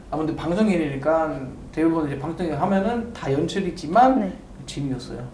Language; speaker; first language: Korean; non-native, fluent; German